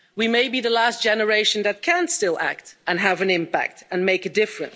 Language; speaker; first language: English; non-native, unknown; Dutch